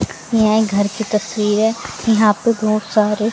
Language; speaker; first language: Hindi; native; Hindi